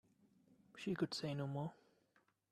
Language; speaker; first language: English; non-native, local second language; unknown